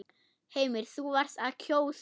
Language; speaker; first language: Icelandic; non-native, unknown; German